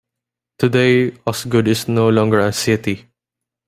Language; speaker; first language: English; non-native, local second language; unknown